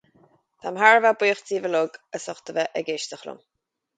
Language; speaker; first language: Irish; native; Irish